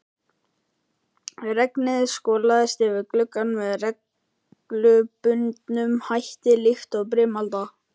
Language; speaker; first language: Icelandic; native; Icelandic